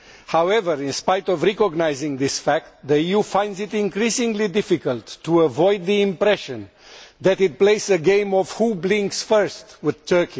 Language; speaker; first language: English; non-native, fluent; Romanian